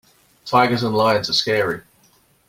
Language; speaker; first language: English; native; English